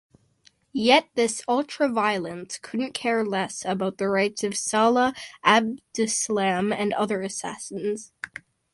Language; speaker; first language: English; native; English